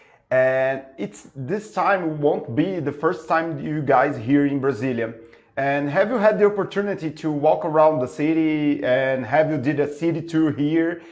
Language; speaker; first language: English; non-native, fluent; Portuguese